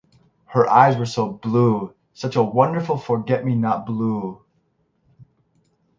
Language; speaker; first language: English; native; English